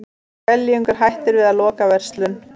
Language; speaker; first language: Icelandic; native; Icelandic